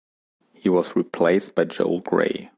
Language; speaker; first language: English; non-native, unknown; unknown